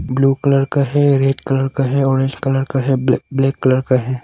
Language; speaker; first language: Hindi; non-native, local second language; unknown